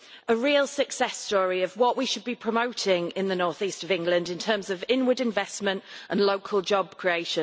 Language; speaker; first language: English; native; English